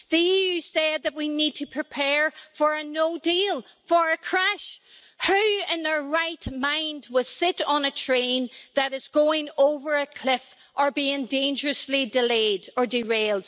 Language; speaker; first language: English; native; English